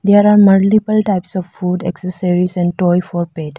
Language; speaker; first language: English; non-native, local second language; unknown